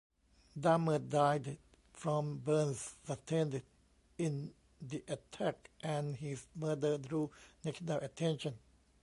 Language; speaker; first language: English; non-native, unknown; Thai